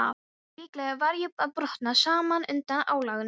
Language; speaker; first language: Icelandic; non-native, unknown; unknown